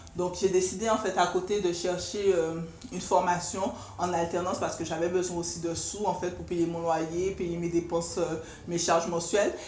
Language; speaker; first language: French; native; French